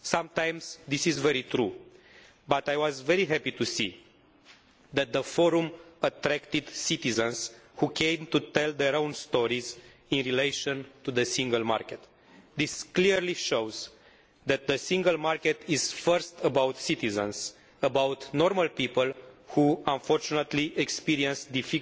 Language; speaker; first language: English; non-native, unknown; Romanian